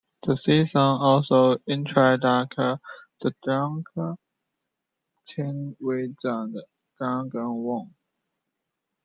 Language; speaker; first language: English; non-native, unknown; Chinese